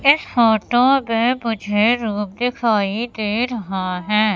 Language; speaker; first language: Hindi; native; Hindi